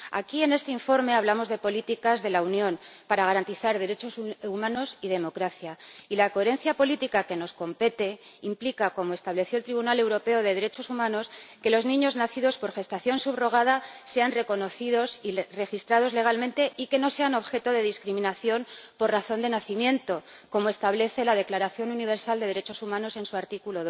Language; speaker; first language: Spanish; native; Spanish